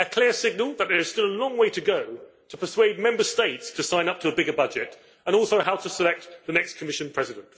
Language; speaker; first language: English; native; English